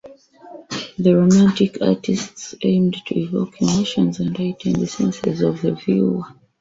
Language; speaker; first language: English; native; English